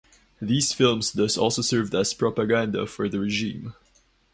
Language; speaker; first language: English; non-native, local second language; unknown